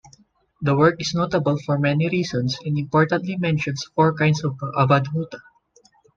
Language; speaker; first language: English; non-native, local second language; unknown